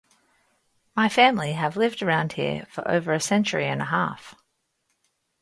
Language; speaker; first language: English; native; English